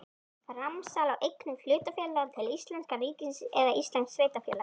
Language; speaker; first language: Icelandic; native; Icelandic